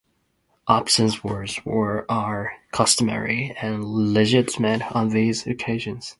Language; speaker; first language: English; non-native, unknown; Japanese